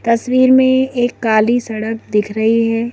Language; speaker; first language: Hindi; native; Hindi